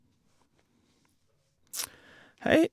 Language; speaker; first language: Norwegian; non-native, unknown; Bulgarian